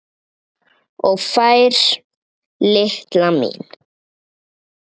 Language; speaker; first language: Icelandic; native; Icelandic